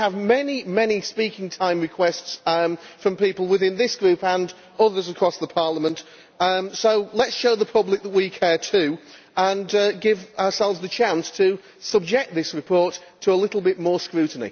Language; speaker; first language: English; native; English